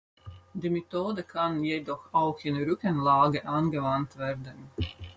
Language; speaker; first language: German; non-native, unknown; Latvian